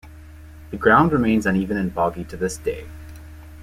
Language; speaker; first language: English; native; English